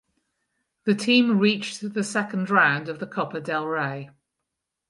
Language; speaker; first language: English; native; English